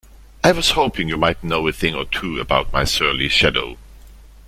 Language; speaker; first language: English; non-native, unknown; German